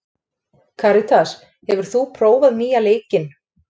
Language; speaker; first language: Icelandic; native; Icelandic